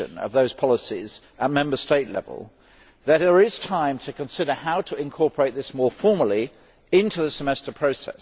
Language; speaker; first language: English; native; English